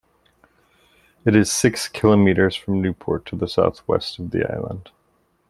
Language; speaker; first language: English; native; English